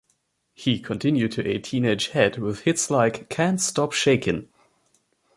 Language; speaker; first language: English; non-native, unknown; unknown